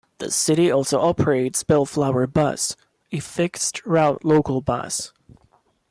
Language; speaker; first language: English; non-native, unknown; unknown